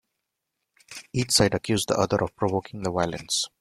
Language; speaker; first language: English; non-native, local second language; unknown